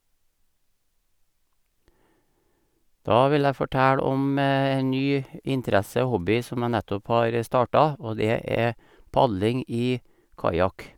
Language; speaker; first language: Norwegian; native; Norwegian